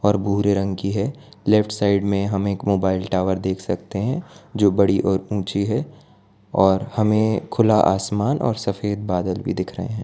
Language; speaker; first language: Hindi; non-native, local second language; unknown